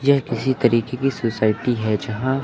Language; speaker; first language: Hindi; native; Hindi